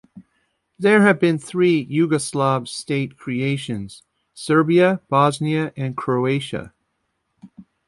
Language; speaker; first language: English; native; English